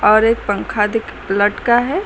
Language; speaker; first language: Hindi; native; Hindi